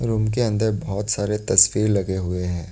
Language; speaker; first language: Hindi; non-native, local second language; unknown